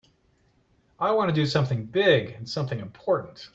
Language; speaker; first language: English; native; English